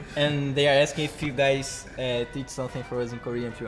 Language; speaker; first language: English; non-native, fluent; Portuguese